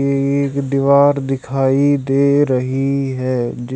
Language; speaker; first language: Hindi; native; Hindi